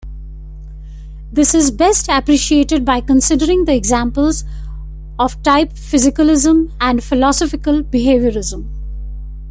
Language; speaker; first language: English; non-native, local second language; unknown